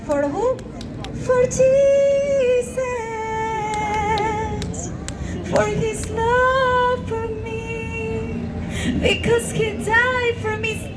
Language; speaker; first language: English; non-native, fluent; Spanish